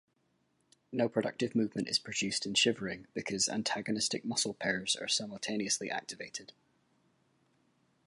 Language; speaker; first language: English; native; English